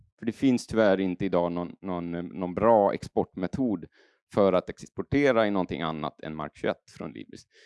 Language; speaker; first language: Swedish; native; Swedish